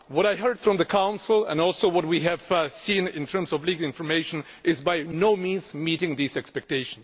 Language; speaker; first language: English; non-native, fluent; Czech